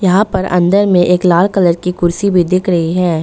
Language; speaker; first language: Hindi; non-native, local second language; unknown